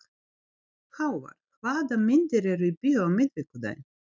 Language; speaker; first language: Icelandic; non-native, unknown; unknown